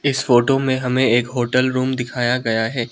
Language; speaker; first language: Hindi; non-native, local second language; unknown